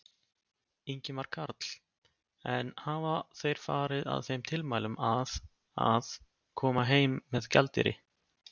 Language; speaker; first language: Icelandic; native; Icelandic